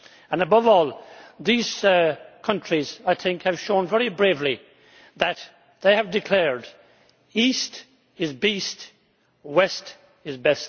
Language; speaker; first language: English; native; English